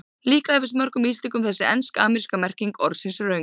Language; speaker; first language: Icelandic; native; Icelandic